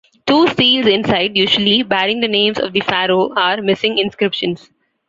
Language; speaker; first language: English; non-native, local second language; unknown